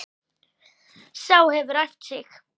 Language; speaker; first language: Icelandic; native; Icelandic